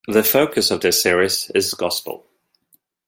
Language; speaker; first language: English; non-native, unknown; Swedish